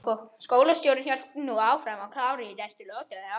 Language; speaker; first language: Icelandic; native; Icelandic